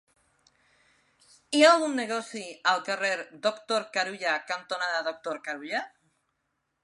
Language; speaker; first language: Catalan; non-native, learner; Spanish